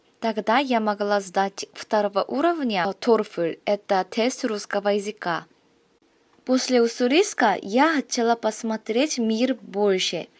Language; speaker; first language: Russian; non-native, learner; Korean